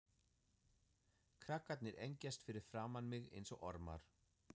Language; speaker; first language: Icelandic; non-native, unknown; German